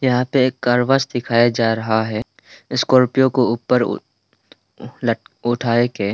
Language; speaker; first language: Hindi; non-native, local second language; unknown